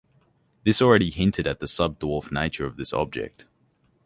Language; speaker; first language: English; native; English